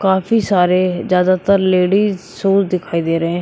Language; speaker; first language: Hindi; native; Hindi